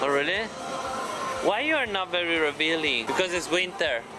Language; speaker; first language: English; non-native, fluent; Italian